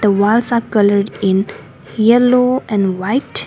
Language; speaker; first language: English; non-native, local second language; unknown